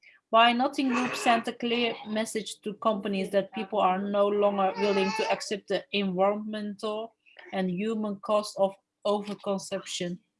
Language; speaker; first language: English; non-native, learner; Turkish